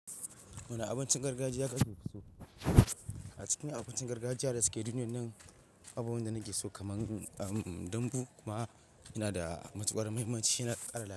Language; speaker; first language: Hausa; non-native, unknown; Yoruba